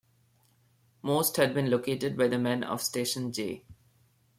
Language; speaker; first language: English; non-native, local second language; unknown